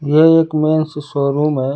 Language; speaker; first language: Hindi; native; Hindi